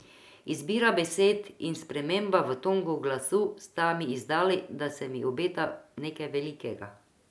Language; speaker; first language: Slovenian; non-native, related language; Croatian